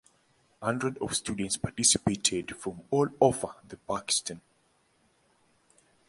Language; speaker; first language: English; non-native, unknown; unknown